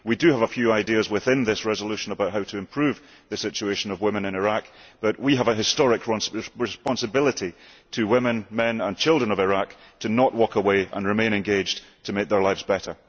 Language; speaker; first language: English; early bilingual, heritage; English